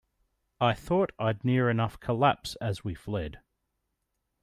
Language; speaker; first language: English; native; English